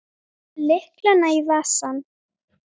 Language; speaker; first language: Icelandic; native; Icelandic